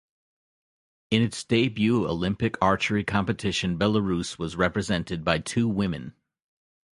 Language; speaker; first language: English; native; English